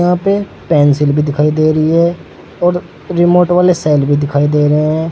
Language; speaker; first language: Hindi; native; Hindi